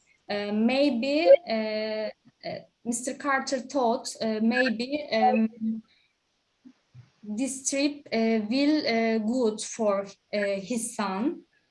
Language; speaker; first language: English; non-native, learner; Turkish